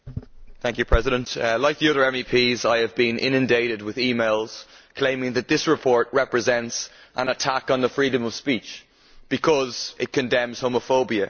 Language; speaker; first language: English; native; English